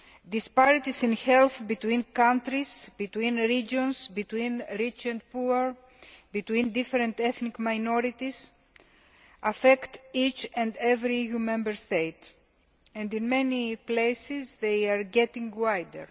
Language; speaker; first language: English; non-native, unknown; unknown